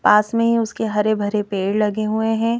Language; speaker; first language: Hindi; native; Hindi